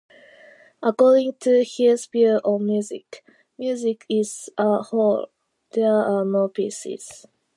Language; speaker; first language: English; non-native, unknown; Japanese